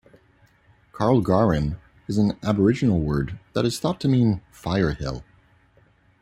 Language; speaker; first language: English; native; English